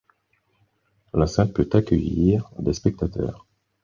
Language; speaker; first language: French; non-native, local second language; Haitian Creole